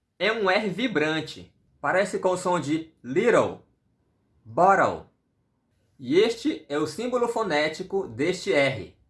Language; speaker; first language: Portuguese; native; Portuguese